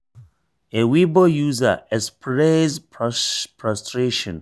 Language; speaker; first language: English; non-native, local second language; Hausa